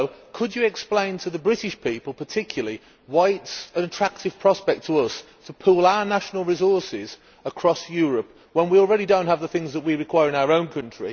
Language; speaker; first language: English; native; English